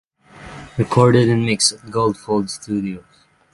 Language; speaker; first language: English; non-native, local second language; Filipino